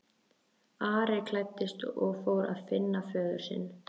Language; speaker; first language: Icelandic; native; Icelandic